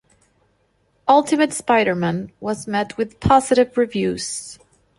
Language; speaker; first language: English; non-native, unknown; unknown